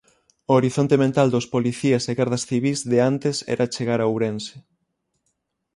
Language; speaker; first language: Galician; native; Galician